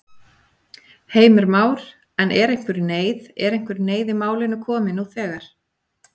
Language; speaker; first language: Icelandic; native; Icelandic